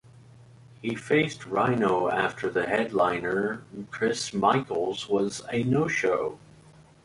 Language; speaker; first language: English; native; English